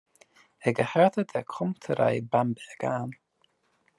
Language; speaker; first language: German; non-native, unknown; English